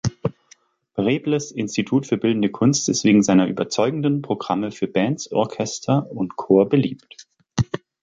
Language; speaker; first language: German; native; German